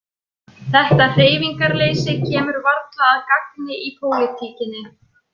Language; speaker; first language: Icelandic; native; Icelandic